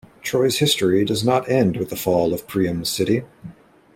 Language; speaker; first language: English; native; English